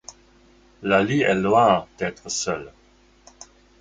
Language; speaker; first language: French; non-native, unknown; German